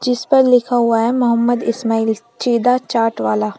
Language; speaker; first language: Hindi; native; Hindi